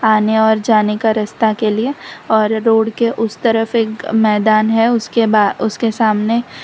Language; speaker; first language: Hindi; non-native, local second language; Gujarati